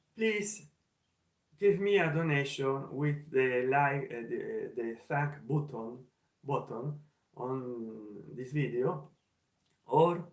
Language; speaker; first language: English; non-native, learner; Italian